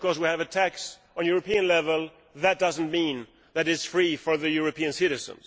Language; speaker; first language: English; non-native, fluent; Swedish